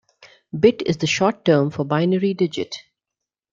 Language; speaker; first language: English; non-native, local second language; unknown